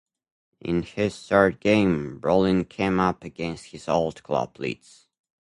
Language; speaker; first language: English; native; English